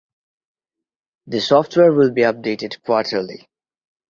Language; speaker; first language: English; non-native, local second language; Bangla